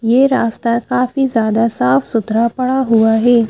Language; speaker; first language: Hindi; native; Hindi